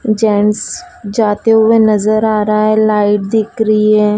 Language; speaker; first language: Hindi; native; Hindi